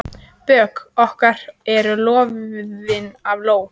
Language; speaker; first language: Icelandic; native; Icelandic